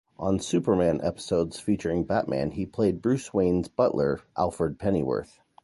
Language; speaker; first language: English; native; English